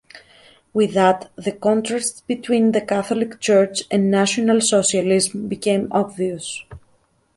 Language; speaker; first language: English; native; English